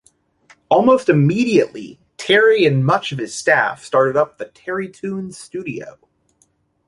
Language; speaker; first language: English; native; English